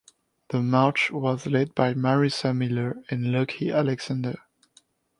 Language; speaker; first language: English; non-native, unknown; French